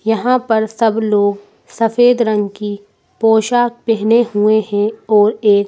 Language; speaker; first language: Hindi; native; Hindi